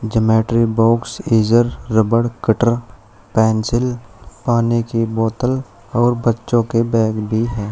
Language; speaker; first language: Hindi; native; Hindi